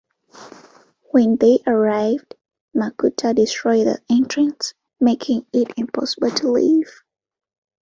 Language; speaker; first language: English; non-native, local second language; Ganda